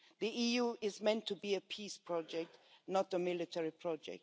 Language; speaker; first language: English; non-native, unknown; Swedish